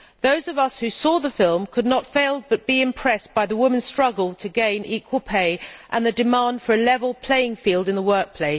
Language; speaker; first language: English; native; English